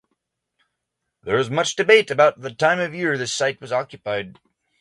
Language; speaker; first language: English; native; English